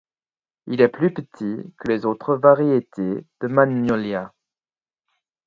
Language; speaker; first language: French; non-native, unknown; English